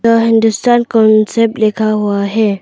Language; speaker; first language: Hindi; early bilingual, other home language; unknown